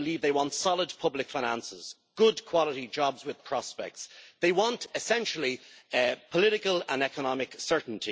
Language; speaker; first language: English; native; English